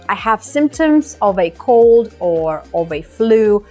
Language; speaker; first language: English; non-native, fluent; Russian